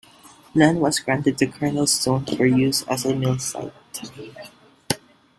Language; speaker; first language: English; non-native, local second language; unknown